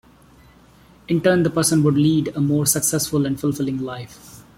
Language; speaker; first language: English; non-native, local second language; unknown